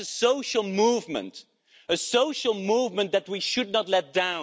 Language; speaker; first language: English; non-native, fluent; Dutch